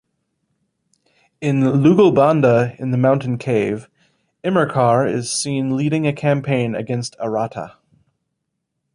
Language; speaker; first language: English; native; English